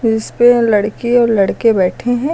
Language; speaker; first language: Hindi; native; Hindi